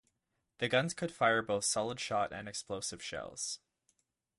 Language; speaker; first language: English; native; English